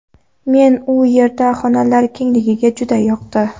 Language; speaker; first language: Uzbek; non-native, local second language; Kara-Kalpak